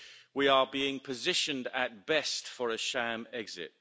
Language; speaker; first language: English; native; English